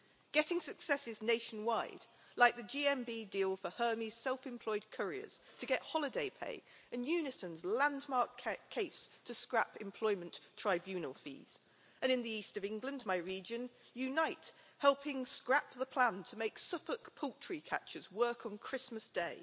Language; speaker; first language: English; native; English